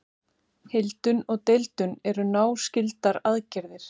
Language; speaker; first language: Icelandic; native; Icelandic